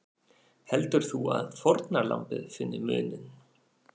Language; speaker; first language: Icelandic; non-native, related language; Faroese